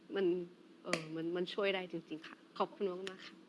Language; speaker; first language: Thai; native; Thai